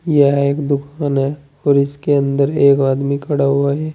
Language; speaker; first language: Hindi; native; Hindi